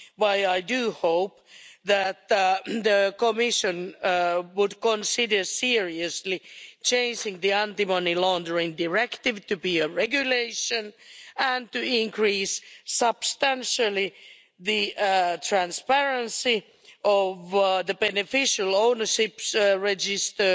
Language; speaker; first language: English; non-native, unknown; Finnish